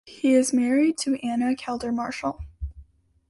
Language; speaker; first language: English; native; English